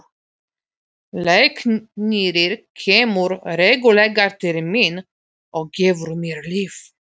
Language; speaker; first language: Icelandic; non-native, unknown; Polish